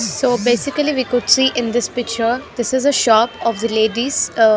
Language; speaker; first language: English; non-native, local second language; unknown